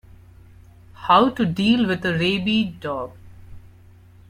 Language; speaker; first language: English; non-native, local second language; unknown